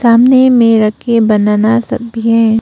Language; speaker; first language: Hindi; early bilingual, other home language; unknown